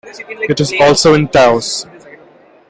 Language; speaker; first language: English; non-native, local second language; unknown